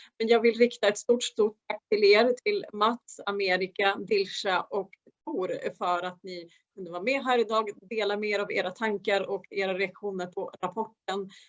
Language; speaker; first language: Swedish; non-native, fluent; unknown